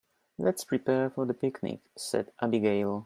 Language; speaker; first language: English; non-native, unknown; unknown